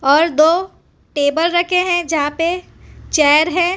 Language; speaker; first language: Hindi; non-native, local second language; Gujarati